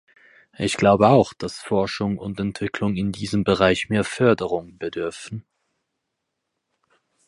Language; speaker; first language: German; native; German